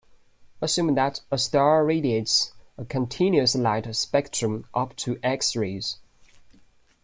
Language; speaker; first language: English; non-native, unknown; Chinese